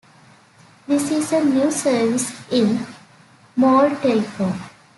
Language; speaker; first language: English; native; English